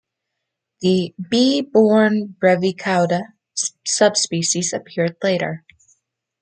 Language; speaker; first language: English; native; English